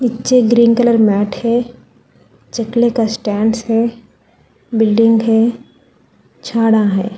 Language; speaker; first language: Hindi; non-native, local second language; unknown